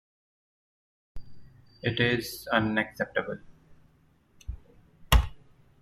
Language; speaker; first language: English; non-native, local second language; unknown